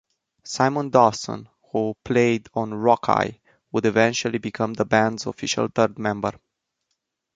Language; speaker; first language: English; non-native, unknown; Romanian